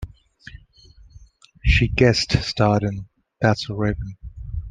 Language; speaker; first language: English; non-native, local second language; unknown